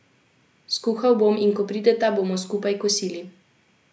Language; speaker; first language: Slovenian; native; Slovenian